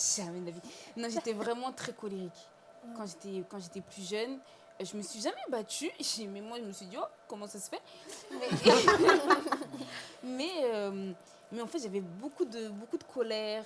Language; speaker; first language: French; native; French